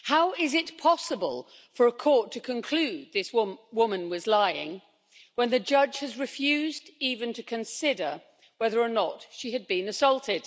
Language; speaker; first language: English; native; English